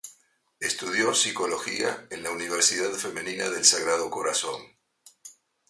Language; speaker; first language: Spanish; native; Spanish